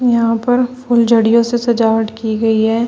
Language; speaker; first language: Hindi; native; Hindi